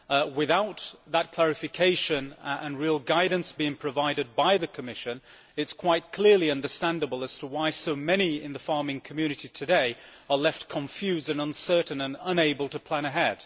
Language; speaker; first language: English; native; English